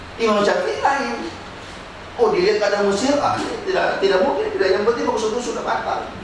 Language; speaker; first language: Indonesian; non-native, local second language; Buginese